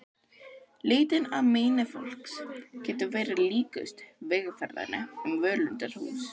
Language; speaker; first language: Icelandic; native; Icelandic